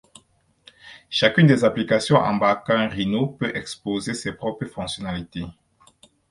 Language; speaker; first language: French; non-native, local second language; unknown